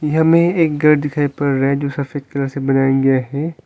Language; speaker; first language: Hindi; non-native, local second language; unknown